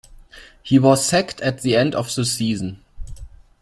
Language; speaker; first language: English; non-native, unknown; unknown